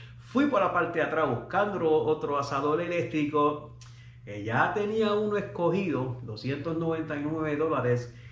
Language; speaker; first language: Spanish; native; Spanish